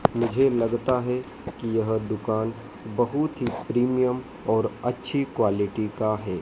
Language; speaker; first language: Hindi; native; Hindi